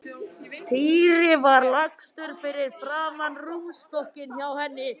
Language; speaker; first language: Icelandic; native; Icelandic